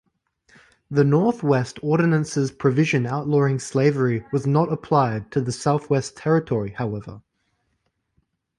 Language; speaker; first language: English; native; English